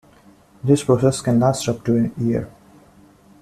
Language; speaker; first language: English; non-native, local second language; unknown